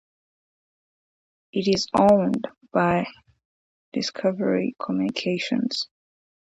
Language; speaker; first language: English; non-native, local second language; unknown